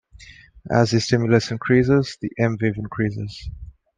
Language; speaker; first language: English; non-native, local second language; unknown